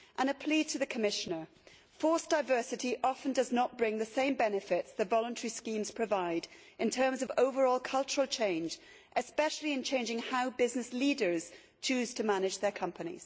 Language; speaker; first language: English; native; English